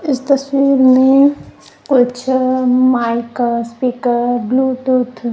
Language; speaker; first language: Hindi; non-native, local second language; Punjabi